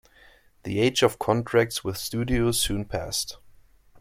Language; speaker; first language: English; non-native, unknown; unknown